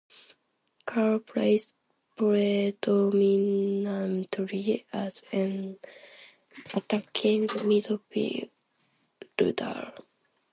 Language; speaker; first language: English; non-native, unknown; Japanese